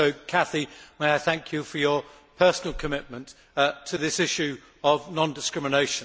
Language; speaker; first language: English; native; English